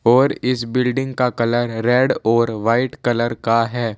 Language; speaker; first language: Hindi; native; Hindi